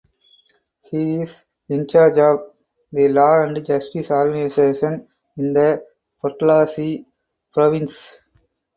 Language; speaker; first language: English; non-native, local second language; Tamil